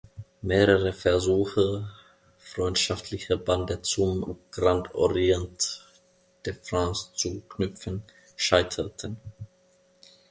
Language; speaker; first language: German; non-native, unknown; Finnish